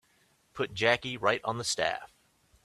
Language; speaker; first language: English; native; English